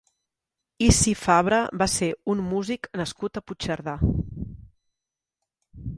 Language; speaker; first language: Catalan; native; Catalan